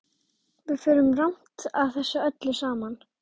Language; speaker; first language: Icelandic; native; Icelandic